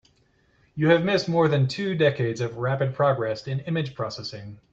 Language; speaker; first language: English; native; English